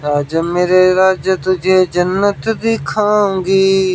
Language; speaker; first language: Hindi; native; Hindi